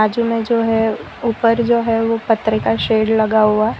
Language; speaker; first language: Hindi; non-native, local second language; Gujarati